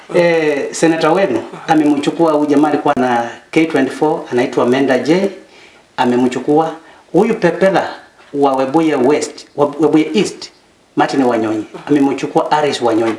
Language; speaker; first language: Swahili; non-native, local second language; Luyia